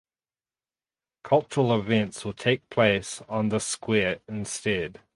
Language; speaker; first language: English; native; English